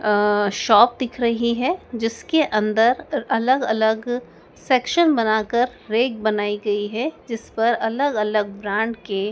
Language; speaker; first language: Hindi; native; Hindi